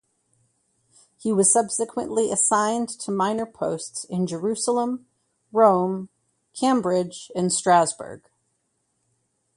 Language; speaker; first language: English; native; English